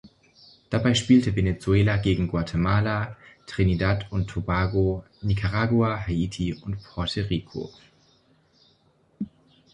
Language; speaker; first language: German; native; German